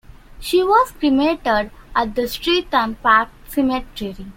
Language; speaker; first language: English; non-native, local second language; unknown